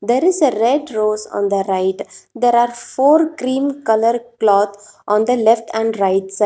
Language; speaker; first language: English; non-native, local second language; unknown